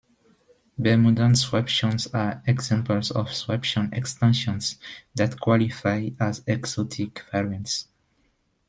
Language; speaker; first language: English; non-native, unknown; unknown